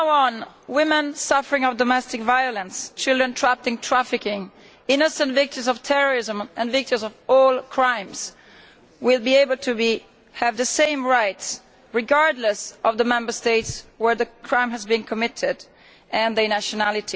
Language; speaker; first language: English; non-native, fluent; Italian